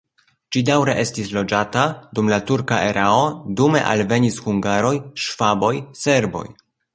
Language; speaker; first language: Esperanto; non-native, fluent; Polish